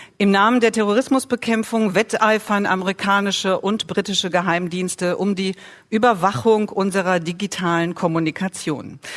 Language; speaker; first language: German; native; German